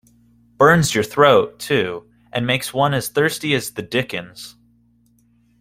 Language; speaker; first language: English; native; English